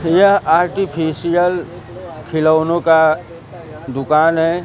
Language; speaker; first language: Hindi; native; Hindi